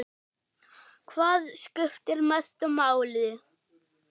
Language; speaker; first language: Icelandic; non-native, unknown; German